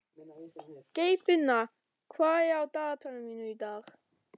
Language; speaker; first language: Icelandic; non-native, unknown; German